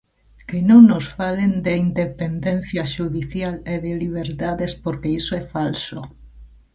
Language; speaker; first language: Galician; native; Galician